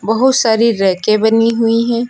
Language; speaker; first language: Hindi; native; Hindi